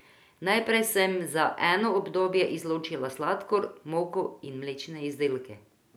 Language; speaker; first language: Slovenian; non-native, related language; Croatian